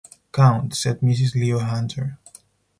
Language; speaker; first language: English; non-native, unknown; Spanish